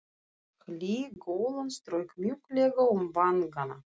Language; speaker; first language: Icelandic; non-native, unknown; Russian